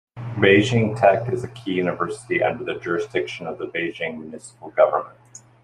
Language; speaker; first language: English; native; English